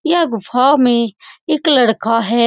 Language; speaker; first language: Hindi; native; Hindi